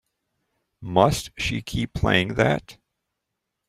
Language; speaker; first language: English; native; English